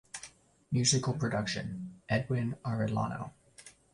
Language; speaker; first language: English; native; English